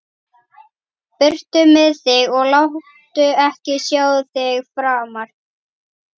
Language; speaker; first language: Icelandic; native; Icelandic